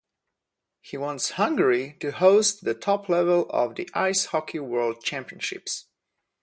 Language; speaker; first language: English; non-native, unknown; Polish